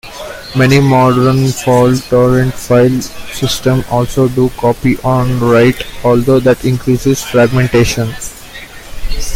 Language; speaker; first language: English; non-native, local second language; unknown